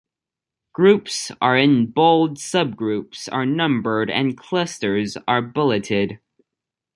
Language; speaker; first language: English; native; English